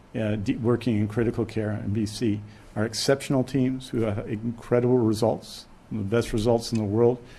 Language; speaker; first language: English; native; English